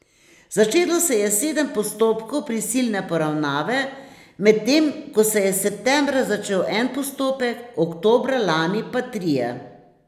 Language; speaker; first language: Slovenian; native; Slovenian